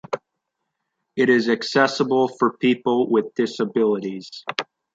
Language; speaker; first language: English; native; English